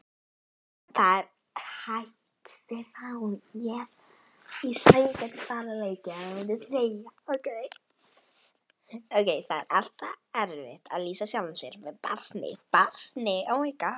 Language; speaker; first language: Icelandic; native; Icelandic